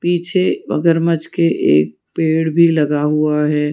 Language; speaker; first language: Hindi; non-native, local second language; Gujarati